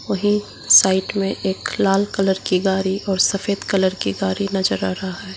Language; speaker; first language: Hindi; non-native, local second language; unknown